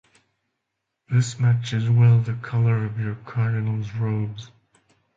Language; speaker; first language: English; non-native, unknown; Finnish